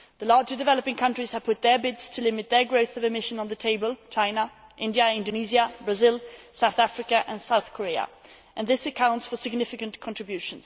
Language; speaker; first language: English; non-native, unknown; Swedish